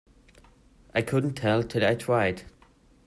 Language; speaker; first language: English; non-native, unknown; German